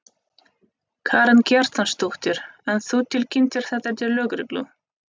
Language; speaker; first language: Icelandic; non-native, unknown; Russian